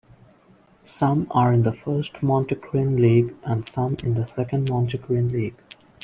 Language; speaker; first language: English; non-native, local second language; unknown